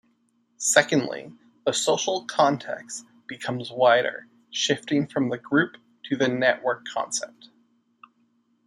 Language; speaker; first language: English; native; English